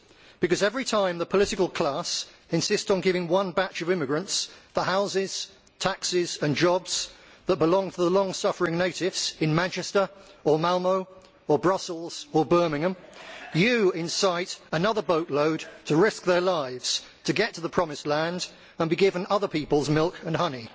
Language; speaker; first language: English; native; English